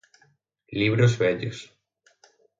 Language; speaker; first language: Galician; native; Galician